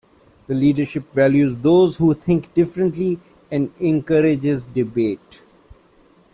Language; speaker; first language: English; non-native, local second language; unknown